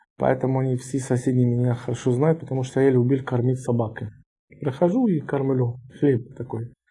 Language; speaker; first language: Russian; non-native, learner; Arabic